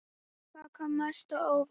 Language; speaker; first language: Icelandic; native; Icelandic